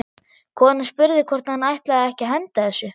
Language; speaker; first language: Icelandic; non-native, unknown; German